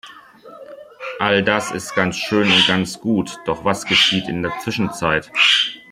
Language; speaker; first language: German; native; German